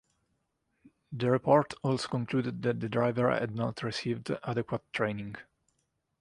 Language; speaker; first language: English; non-native, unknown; Italian